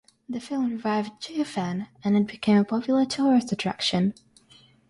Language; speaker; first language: English; non-native, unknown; Russian